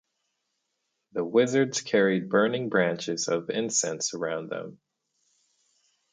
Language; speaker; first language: English; native; English